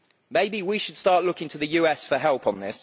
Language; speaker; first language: English; native; English